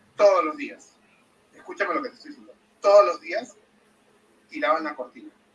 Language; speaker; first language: Spanish; native; Spanish